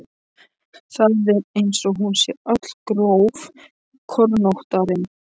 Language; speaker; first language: Icelandic; non-native, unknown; Polish